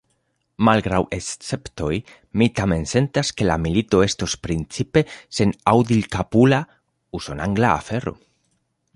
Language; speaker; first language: Esperanto; non-native, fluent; Spanish